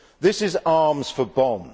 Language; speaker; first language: English; native; English